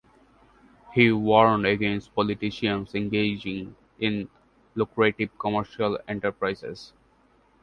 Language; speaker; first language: English; non-native, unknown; Bangla